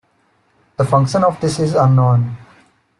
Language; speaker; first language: English; non-native, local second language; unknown